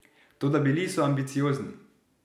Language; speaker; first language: Slovenian; native; Slovenian